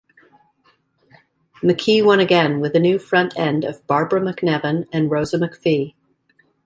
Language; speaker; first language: English; native; English